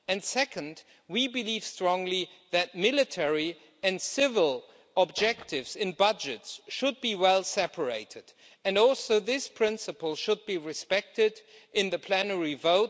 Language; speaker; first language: English; non-native, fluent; German